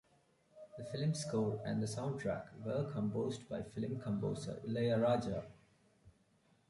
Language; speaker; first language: English; non-native, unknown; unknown